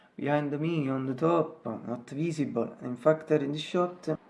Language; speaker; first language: English; non-native, learner; Italian